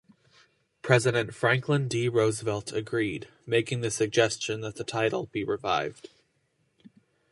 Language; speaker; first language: English; native; English